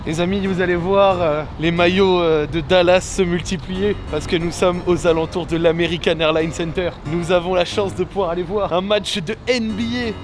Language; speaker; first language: French; native; French